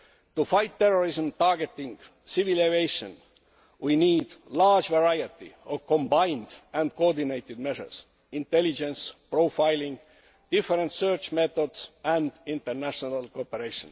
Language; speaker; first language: English; non-native, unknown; Estonian